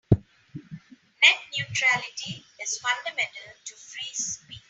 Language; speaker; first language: English; non-native, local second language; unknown